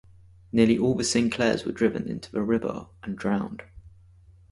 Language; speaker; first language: English; native; English